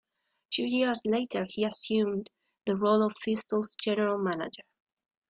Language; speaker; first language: English; non-native, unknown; Spanish